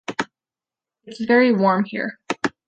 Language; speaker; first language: English; native; English